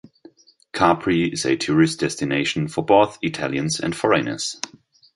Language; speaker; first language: English; non-native, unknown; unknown